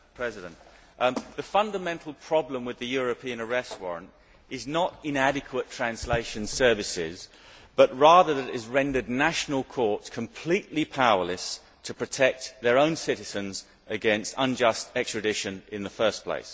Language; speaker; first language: English; native; English